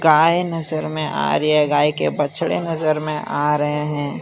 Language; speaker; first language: Hindi; non-native, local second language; Gujarati